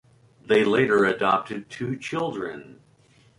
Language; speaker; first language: English; native; English